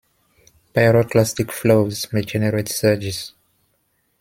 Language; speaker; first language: English; non-native, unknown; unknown